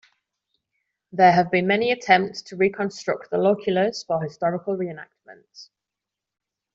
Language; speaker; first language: English; non-native, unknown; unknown